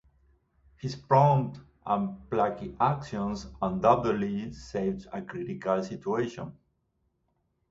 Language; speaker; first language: English; native; English